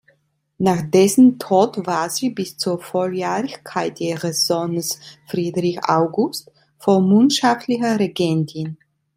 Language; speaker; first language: German; non-native, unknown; Italian